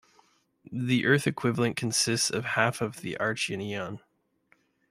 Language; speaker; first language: English; native; English